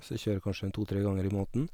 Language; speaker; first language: Norwegian; native; Norwegian